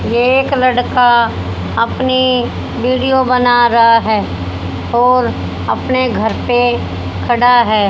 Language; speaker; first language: Hindi; native; Hindi